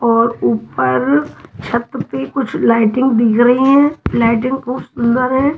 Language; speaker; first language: Hindi; non-native, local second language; Punjabi